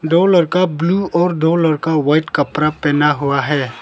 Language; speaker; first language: Hindi; non-native, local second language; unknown